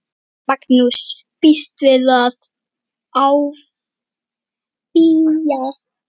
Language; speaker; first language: Icelandic; native; Icelandic